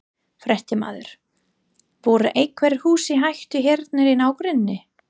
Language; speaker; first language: Icelandic; non-native, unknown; English